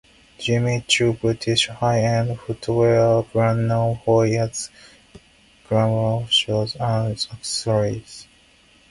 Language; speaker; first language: English; non-native, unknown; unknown